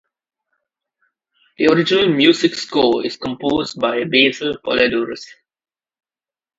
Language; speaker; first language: English; non-native, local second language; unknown